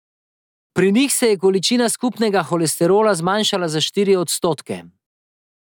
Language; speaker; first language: Slovenian; native; Slovenian